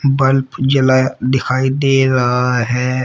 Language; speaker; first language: Hindi; native; Hindi